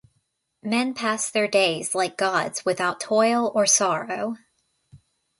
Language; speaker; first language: English; native; English